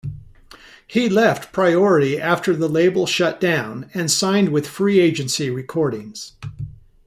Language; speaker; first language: English; native; English